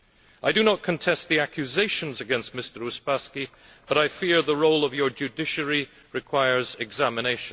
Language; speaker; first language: English; native; English